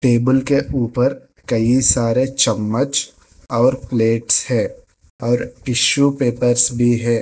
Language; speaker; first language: Hindi; non-native, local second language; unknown